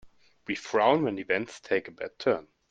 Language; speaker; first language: English; non-native, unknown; German